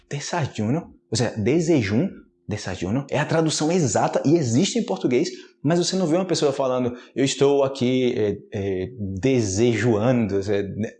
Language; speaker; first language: Portuguese; native; Portuguese